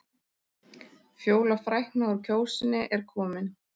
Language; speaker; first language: Icelandic; native; Icelandic